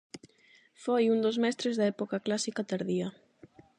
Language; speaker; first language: Galician; non-native, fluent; Spanish